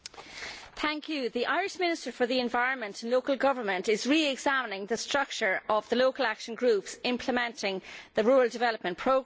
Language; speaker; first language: English; native; English